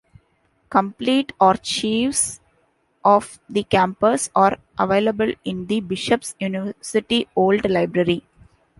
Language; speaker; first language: English; non-native, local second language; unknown